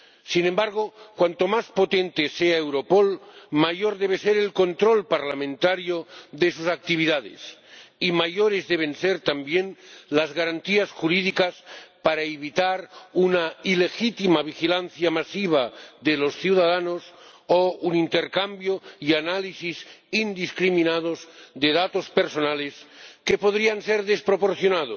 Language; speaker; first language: Spanish; non-native, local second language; Catalan